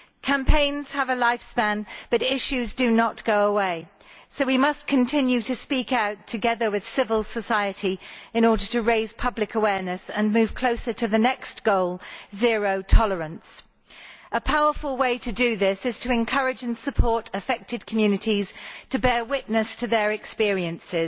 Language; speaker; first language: English; native; English